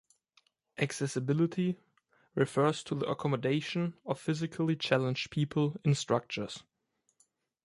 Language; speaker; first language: English; non-native, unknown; German